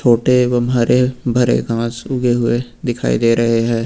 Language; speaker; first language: Hindi; native; Hindi